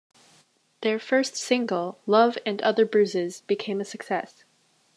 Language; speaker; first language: English; native; English